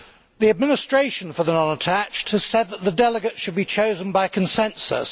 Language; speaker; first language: English; native; English